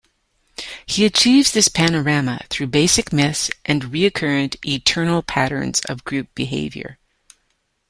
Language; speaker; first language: English; native; English